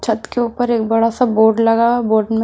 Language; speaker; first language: Hindi; non-native, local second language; Punjabi